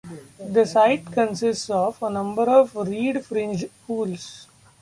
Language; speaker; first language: English; non-native, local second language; Marathi